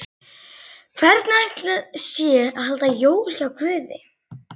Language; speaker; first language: Icelandic; native; Icelandic